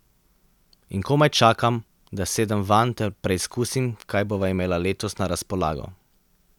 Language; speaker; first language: Slovenian; native; Slovenian